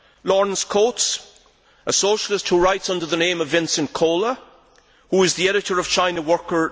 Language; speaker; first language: English; native; English